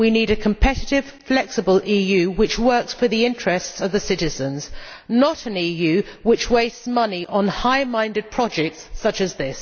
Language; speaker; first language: English; native; English